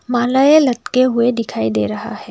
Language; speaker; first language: Hindi; non-native, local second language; Assamese